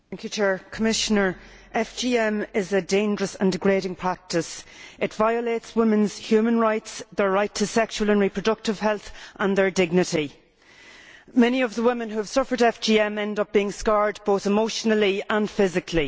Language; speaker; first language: English; native; English